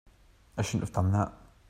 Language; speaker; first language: English; native; English